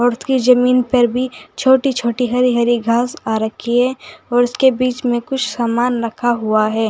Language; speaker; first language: Hindi; native; Hindi